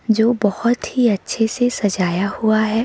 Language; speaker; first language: Hindi; non-native, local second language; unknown